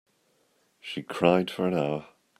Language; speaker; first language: English; native; English